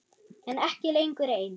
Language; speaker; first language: Icelandic; non-native, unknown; German